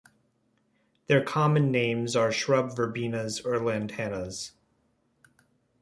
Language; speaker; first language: English; native; English